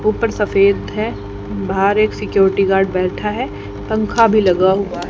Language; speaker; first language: Hindi; native; Hindi